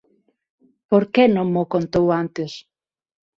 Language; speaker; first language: Galician; non-native, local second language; Spanish